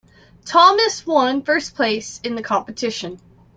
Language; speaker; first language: English; native; English